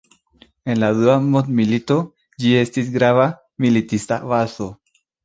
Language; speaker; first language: Esperanto; non-native, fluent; Spanish